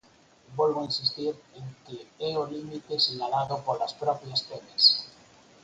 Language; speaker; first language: Galician; native; Galician